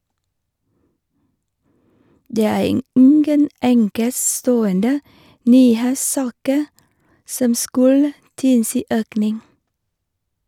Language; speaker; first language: Norwegian; non-native, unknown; Vietnamese